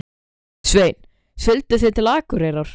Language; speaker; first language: Icelandic; native; Icelandic